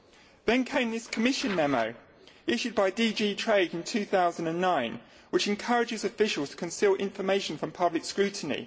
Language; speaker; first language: English; native; English